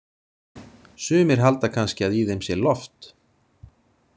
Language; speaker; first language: Icelandic; native; Icelandic